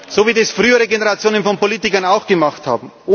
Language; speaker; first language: German; native; German